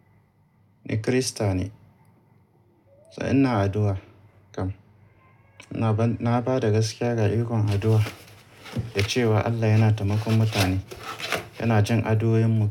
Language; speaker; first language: Hausa; native; Hausa